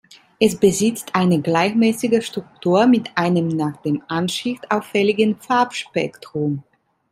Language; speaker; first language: German; non-native, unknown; Italian